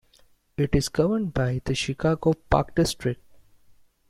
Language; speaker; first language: English; non-native, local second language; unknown